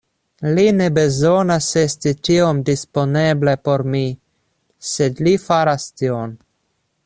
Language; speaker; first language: Esperanto; non-native, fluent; Russian